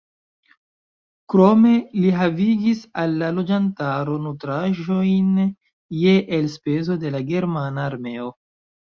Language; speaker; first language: Esperanto; non-native, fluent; Chinese